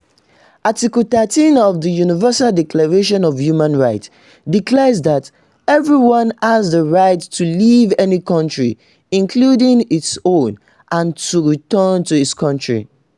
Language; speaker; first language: English; non-native, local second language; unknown